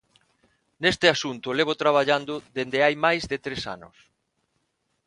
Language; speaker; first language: Galician; non-native, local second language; Spanish